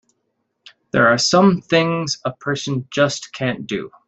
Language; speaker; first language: English; native; English